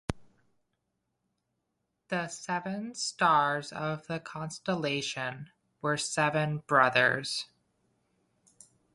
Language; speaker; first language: English; native; English